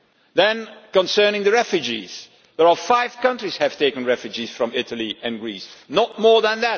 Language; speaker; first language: English; non-native, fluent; Dutch